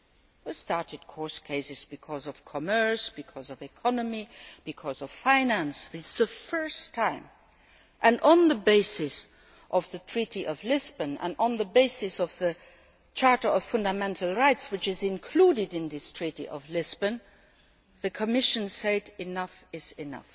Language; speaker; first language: English; non-native, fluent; Luxembourgish